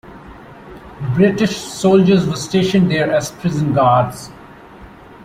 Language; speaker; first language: English; non-native, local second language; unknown